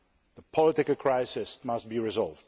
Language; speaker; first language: English; non-native, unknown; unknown